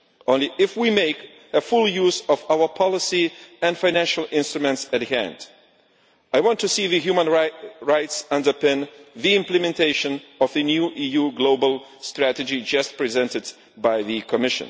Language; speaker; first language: English; non-native, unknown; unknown